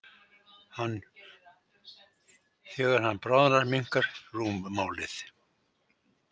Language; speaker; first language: Icelandic; native; Icelandic